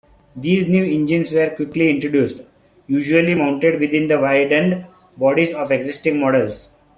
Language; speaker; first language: English; non-native, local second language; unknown